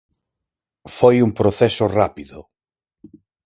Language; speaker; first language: Galician; non-native, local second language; Spanish